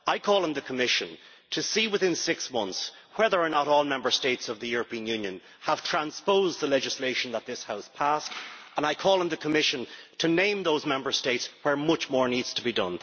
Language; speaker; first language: English; native; English